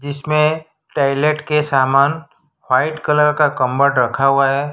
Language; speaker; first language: Hindi; non-native, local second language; Gujarati